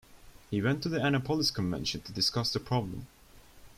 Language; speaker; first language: English; non-native, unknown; Turkish